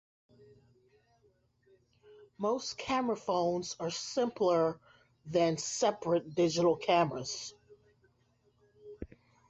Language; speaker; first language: English; native; English